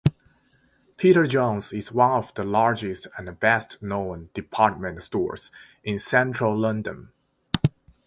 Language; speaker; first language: English; native; English